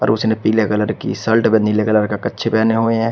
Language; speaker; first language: Hindi; native; Hindi